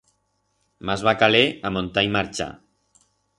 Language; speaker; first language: Aragonese; non-native, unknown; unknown